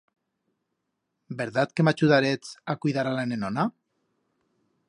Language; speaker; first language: Aragonese; native; Aragonese